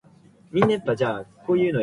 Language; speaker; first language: English; native; English